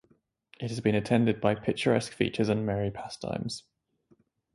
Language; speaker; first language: English; native; English